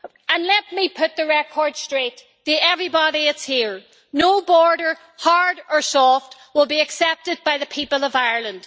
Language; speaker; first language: English; native; English